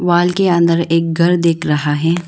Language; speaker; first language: Hindi; non-native, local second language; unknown